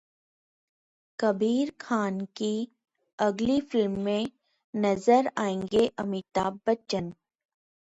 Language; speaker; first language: Hindi; native; Hindi